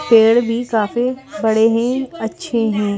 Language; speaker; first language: Hindi; native; Hindi